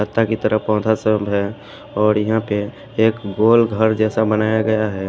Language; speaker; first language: Hindi; non-native, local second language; Bhojpuri